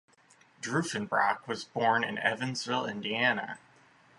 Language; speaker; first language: English; native; English